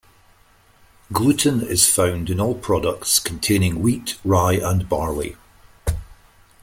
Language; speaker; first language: English; native; English